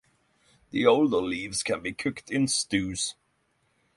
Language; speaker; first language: English; non-native, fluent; Norwegian